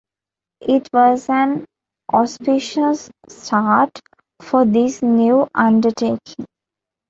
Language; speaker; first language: English; non-native, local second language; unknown